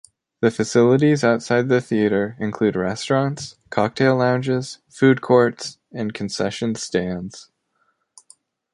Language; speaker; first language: English; native; English